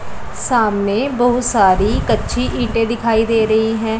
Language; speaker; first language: Hindi; non-native, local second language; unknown